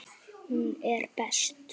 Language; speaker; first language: Icelandic; native; Icelandic